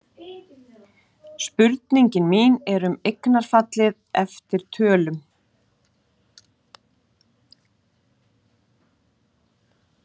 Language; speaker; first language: Icelandic; native; Icelandic